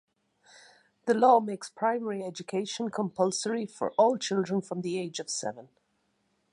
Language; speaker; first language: English; native; English